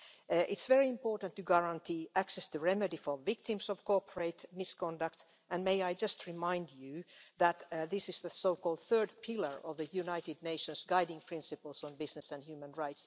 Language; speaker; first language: English; non-native, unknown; Finnish